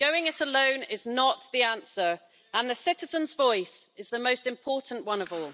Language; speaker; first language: English; native; English